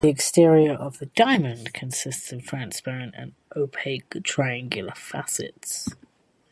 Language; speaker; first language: English; native; English